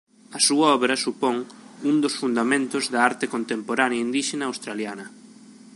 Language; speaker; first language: Galician; native; Galician